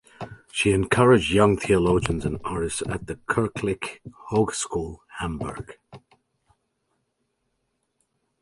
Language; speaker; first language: English; native; English